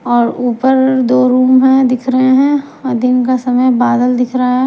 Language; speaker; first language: Hindi; non-native, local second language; Punjabi